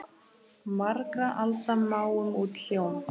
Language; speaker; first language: Icelandic; native; Icelandic